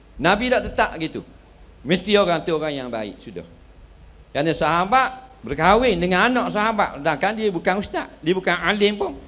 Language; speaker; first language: Malay; native; Malay